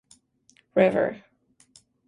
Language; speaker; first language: English; non-native, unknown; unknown